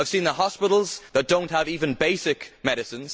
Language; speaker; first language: English; native; English